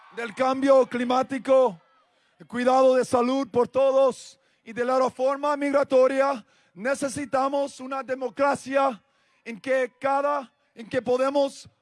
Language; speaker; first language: Spanish; non-native, fluent; English